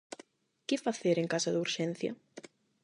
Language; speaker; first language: Galician; non-native, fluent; Spanish